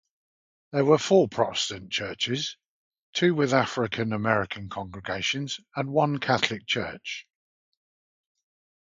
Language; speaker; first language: English; native; English